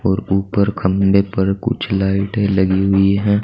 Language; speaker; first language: Hindi; native; Hindi